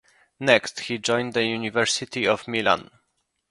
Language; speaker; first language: English; non-native, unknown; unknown